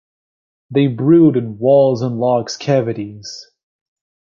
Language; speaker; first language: English; native; English